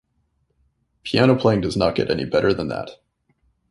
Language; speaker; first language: English; native; English